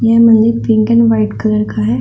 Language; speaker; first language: Hindi; native; Hindi